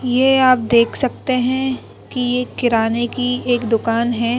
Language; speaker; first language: Hindi; native; Hindi